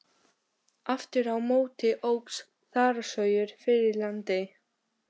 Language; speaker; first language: Icelandic; non-native, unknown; Albanian